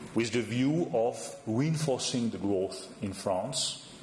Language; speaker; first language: English; non-native, fluent; French